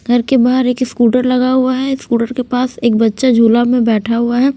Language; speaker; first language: Hindi; non-native, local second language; Punjabi